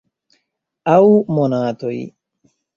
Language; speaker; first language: Esperanto; non-native, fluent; Chinese